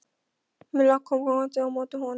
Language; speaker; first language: Icelandic; non-native, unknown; Polish